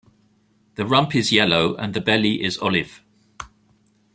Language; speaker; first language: English; native; English